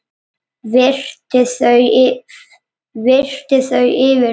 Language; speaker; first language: Icelandic; native; Icelandic